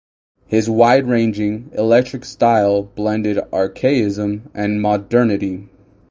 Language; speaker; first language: English; native; English